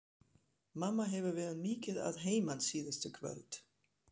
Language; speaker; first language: Icelandic; non-native, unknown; German